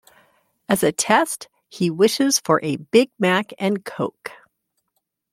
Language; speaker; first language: English; native; English